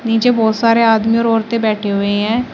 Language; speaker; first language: Hindi; native; Hindi